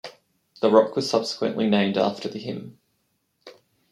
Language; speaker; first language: English; native; English